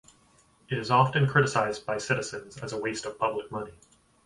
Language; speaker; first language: English; native; English